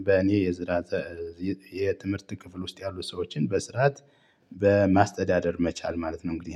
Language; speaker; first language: Amharic; native; Amharic